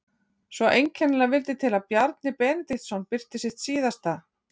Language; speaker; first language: Icelandic; native; Icelandic